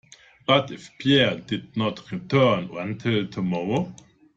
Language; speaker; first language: English; non-native, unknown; German